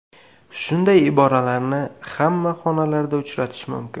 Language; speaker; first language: Uzbek; native; Uzbek